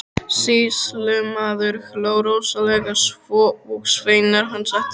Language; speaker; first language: Icelandic; native; Icelandic